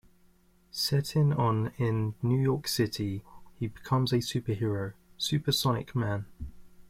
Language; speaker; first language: English; native; English